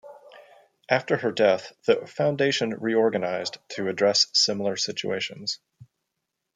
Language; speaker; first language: English; native; English